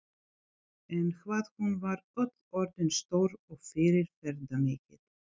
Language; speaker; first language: Icelandic; non-native, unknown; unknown